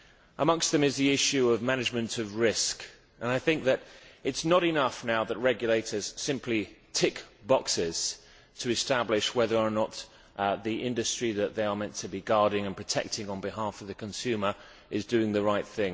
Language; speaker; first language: English; native; English